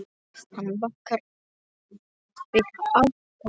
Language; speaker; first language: Icelandic; non-native, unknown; Polish